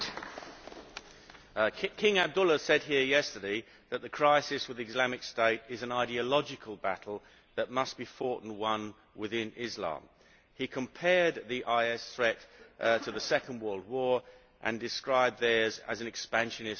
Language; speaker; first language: English; native; English